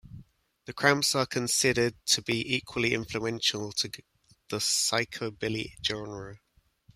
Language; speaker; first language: English; native; English